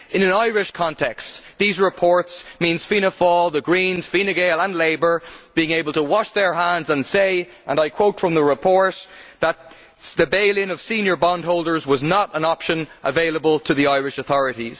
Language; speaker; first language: English; native; English